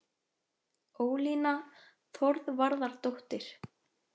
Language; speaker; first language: Icelandic; native; Icelandic